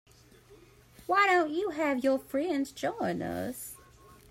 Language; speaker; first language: English; native; English